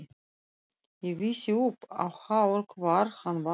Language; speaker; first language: Icelandic; non-native, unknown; Russian